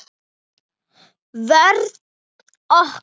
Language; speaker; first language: Icelandic; non-native, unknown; Thai